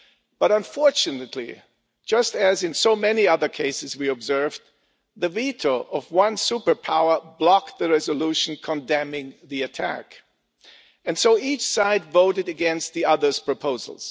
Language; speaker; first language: English; non-native, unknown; German